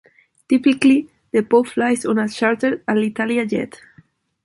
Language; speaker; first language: English; non-native, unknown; Spanish